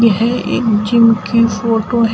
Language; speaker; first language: Hindi; native; Hindi